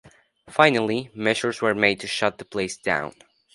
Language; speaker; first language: English; non-native, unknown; Spanish